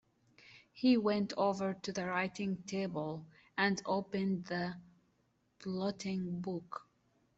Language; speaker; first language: English; native; English